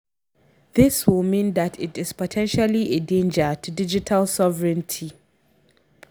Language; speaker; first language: English; non-native, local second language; Hausa